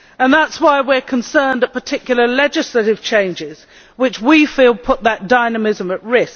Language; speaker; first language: English; native; English